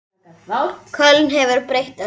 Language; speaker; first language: Icelandic; native; Icelandic